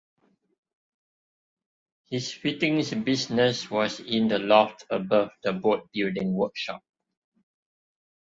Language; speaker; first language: English; non-native, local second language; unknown